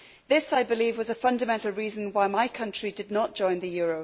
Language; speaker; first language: English; native; English